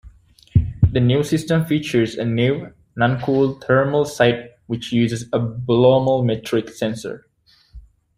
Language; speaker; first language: English; native; English